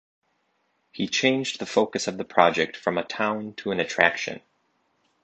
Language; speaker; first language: English; native; English